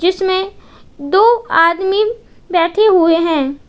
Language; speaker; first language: Hindi; native; Hindi